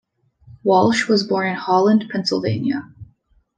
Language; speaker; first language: English; native; English